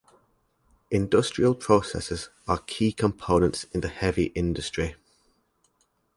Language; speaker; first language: English; native; English